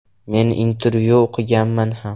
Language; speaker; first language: Uzbek; non-native, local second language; Russian